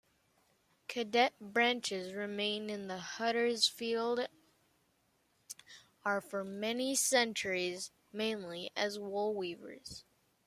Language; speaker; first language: English; native; English